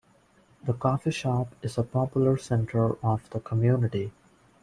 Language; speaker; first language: English; non-native, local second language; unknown